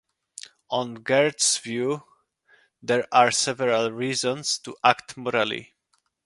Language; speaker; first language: English; non-native, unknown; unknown